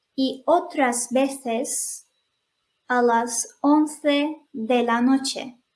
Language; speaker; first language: Spanish; non-native, fluent; Turkish